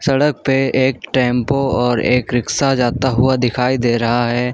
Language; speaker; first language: Hindi; native; Hindi